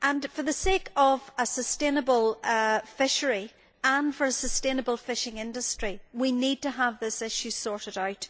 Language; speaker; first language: English; native; English